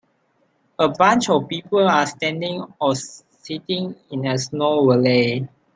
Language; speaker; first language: English; non-native, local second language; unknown